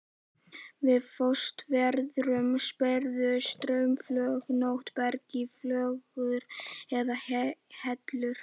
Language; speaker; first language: Icelandic; native; Icelandic